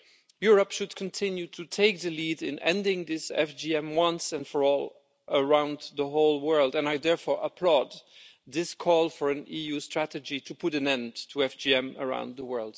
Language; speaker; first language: English; non-native, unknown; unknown